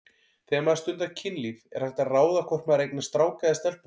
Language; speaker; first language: Icelandic; native; Icelandic